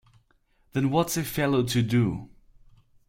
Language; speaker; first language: English; non-native, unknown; German